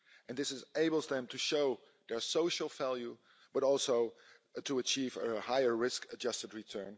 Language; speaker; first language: English; non-native, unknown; Dutch